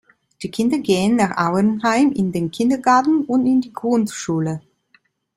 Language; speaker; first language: German; non-native, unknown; Italian